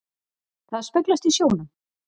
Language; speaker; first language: Icelandic; native; Icelandic